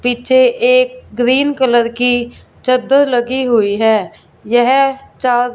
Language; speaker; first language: Hindi; non-native, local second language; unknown